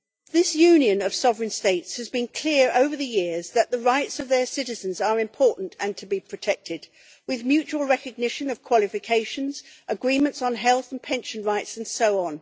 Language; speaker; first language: English; native; English